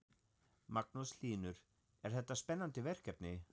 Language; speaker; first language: Icelandic; non-native, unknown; German